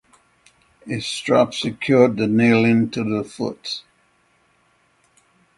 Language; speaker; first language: English; native; English